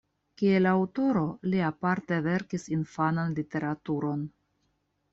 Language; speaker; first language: Esperanto; non-native, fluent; Russian